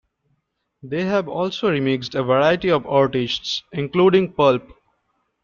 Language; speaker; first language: English; non-native, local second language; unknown